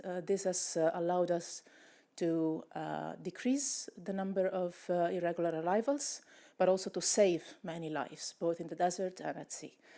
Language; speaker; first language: English; non-native, fluent; Italian